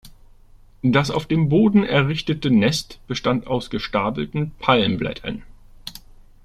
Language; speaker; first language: German; native; German